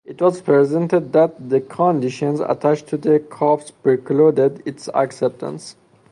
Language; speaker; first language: English; non-native, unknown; Persian